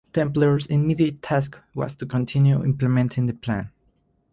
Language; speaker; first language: English; non-native, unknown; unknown